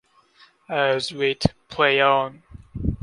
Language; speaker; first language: English; non-native, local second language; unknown